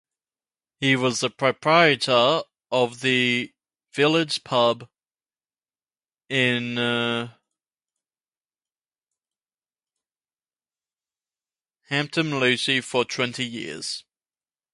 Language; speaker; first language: English; native; English